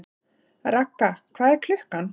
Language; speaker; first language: Icelandic; native; Icelandic